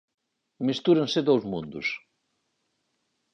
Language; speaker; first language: Galician; native; Galician